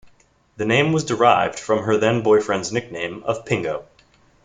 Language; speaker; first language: English; native; English